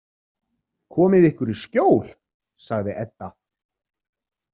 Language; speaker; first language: Icelandic; native; Icelandic